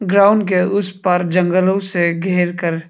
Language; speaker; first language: Hindi; early bilingual, other home language; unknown